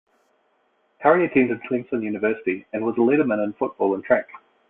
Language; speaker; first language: English; native; English